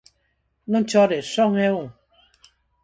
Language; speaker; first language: Galician; non-native, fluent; Spanish